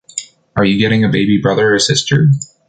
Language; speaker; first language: English; native; English